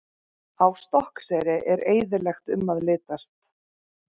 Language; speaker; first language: Icelandic; native; Icelandic